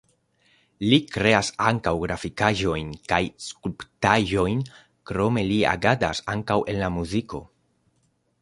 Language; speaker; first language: Esperanto; non-native, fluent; Spanish